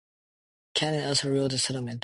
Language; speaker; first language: English; non-native, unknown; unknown